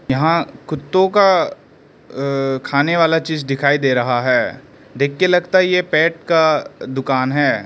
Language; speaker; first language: Hindi; early bilingual, other home language; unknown